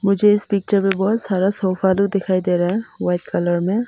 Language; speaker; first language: Hindi; non-native, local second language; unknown